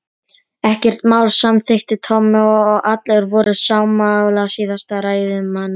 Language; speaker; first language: Icelandic; non-native, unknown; Polish